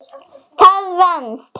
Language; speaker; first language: Icelandic; non-native, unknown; German